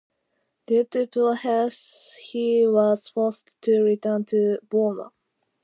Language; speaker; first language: English; non-native, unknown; Japanese